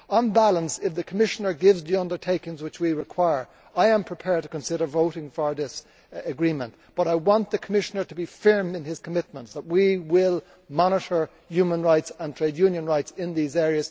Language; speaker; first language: English; native; English